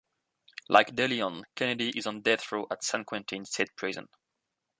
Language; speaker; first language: English; non-native, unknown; French